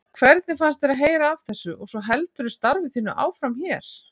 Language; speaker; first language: Icelandic; native; Icelandic